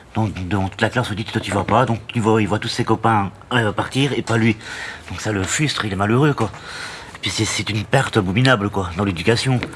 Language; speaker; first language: French; native; French